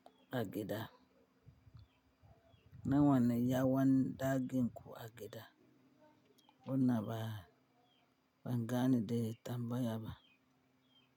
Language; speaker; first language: Hausa; non-native, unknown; Yoruba